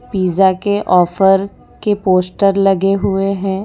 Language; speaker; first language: Hindi; non-native, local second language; Gujarati